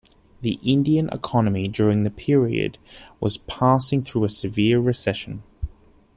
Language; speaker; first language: English; native; English